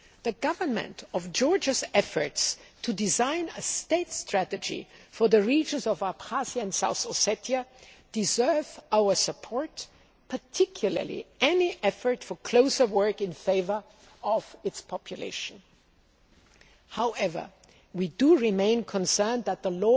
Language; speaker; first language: English; non-native, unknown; German